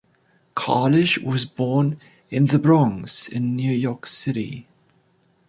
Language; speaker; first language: English; non-native, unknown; German